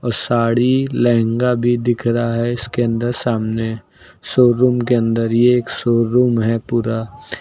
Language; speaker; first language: Hindi; native; Hindi